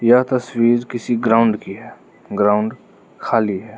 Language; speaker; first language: Hindi; non-native, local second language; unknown